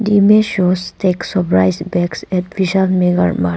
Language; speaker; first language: English; non-native, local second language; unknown